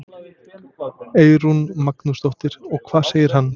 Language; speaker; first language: Icelandic; non-native, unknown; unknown